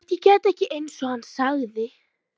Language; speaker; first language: Icelandic; native; Icelandic